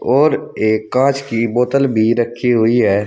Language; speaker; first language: Hindi; native; Hindi